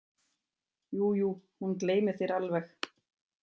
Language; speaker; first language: Icelandic; non-native, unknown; German